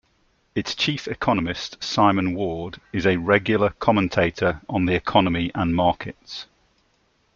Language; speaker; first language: English; native; English